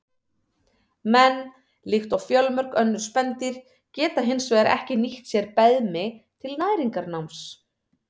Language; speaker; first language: Icelandic; native; Icelandic